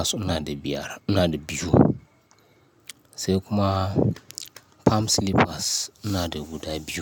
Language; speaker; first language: Hausa; non-native, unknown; Yoruba